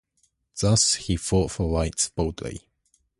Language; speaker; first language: English; native; English